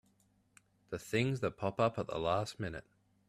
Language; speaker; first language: English; native; English